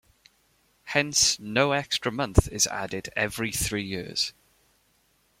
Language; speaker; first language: English; native; English